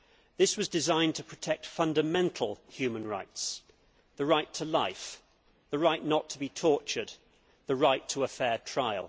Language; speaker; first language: English; native; English